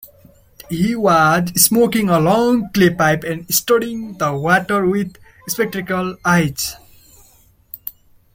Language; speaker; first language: English; non-native, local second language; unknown